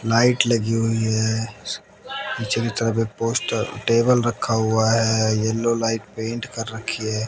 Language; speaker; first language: Hindi; native; Hindi